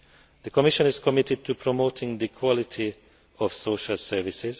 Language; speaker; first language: English; non-native, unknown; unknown